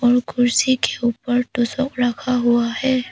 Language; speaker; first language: Hindi; early bilingual, other home language; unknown